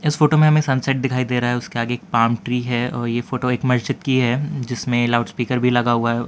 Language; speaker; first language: Hindi; non-native, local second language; Gujarati